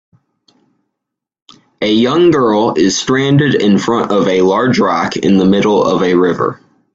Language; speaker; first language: English; native; English